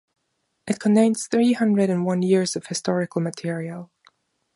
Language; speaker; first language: English; non-native, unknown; German